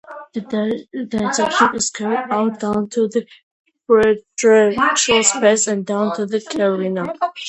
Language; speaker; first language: English; non-native, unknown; Georgian